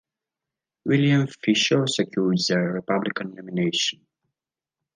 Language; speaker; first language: English; non-native, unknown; Belarusian